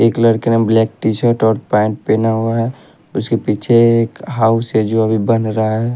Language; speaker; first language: Hindi; native; Hindi